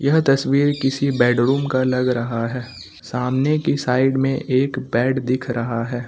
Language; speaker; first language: Hindi; native; Hindi